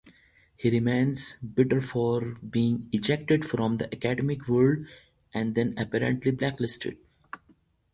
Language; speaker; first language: English; non-native, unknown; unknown